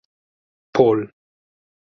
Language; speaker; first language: English; non-native, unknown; Italian